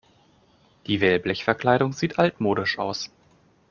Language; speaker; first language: German; native; German